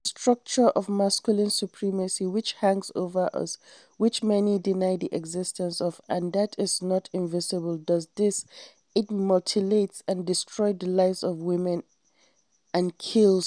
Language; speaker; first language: English; non-native, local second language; Hausa